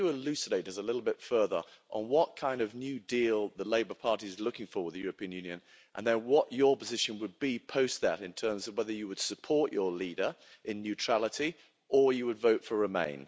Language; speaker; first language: English; native; English